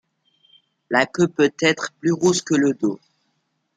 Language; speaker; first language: French; native; French